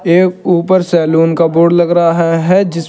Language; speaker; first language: Hindi; native; Hindi